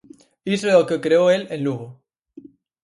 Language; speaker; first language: Galician; native; Galician